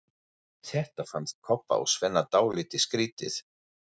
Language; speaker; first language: Icelandic; non-native, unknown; German